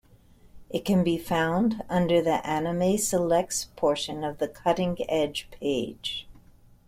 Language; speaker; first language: English; native; English